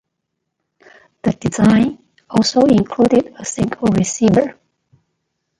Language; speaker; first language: English; non-native, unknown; Chinese